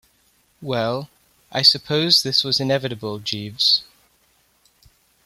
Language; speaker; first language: English; native; English